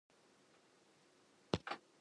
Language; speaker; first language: English; non-native, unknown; Japanese